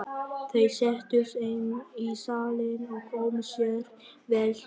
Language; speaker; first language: Icelandic; non-native, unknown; Vietnamese